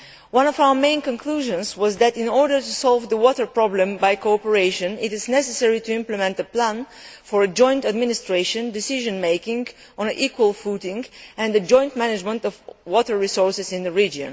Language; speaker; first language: English; non-native, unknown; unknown